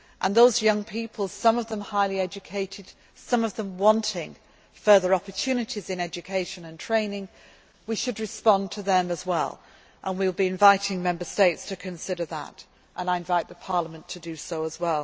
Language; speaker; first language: English; native; English